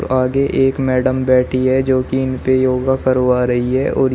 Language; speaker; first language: Hindi; native; Hindi